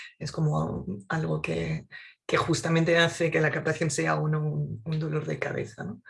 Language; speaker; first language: Spanish; non-native, fluent; French